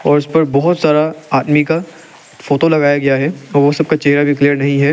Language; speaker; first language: Hindi; non-native, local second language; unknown